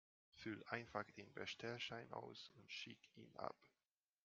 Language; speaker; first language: German; non-native, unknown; Hungarian